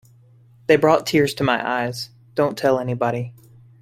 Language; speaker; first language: English; native; English